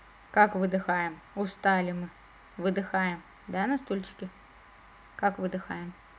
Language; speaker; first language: Russian; native; Russian